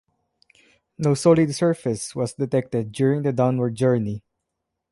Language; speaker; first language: English; non-native, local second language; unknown